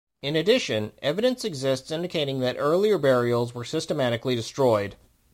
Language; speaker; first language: English; native; English